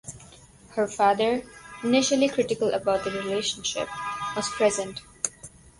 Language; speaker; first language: English; non-native, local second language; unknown